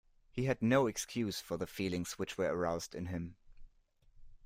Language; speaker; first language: English; non-native, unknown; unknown